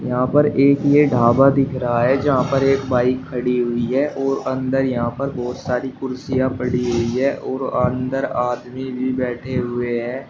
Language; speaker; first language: Hindi; native; Hindi